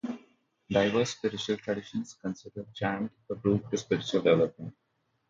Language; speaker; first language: English; non-native, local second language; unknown